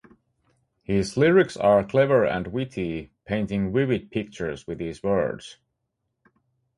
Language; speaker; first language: English; native; English